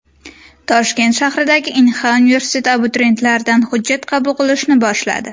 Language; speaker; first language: Uzbek; native; Uzbek